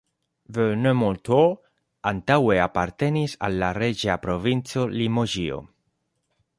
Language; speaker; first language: Esperanto; non-native, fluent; Spanish